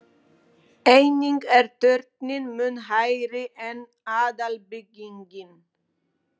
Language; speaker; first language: Icelandic; non-native, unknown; Polish